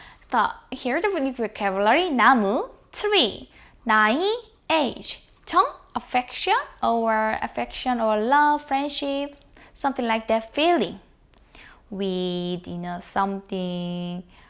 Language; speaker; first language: English; non-native, fluent; Korean